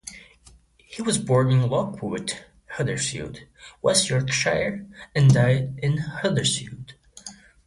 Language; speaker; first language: English; non-native, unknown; Portuguese